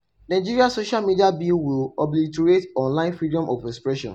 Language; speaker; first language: English; non-native, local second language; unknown